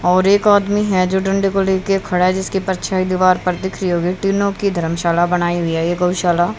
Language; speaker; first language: Hindi; native; Hindi